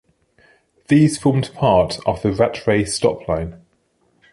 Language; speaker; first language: English; native; English